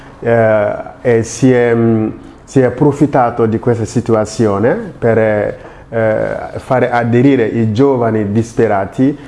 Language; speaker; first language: Italian; non-native, fluent; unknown